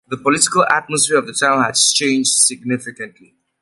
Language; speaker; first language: English; native; English